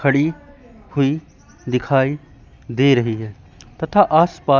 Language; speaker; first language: Hindi; native; Hindi